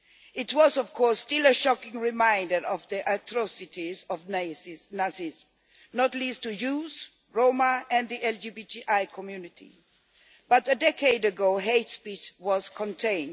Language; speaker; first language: English; non-native, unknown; Swedish